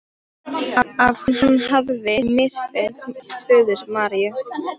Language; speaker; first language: Icelandic; non-native, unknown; Polish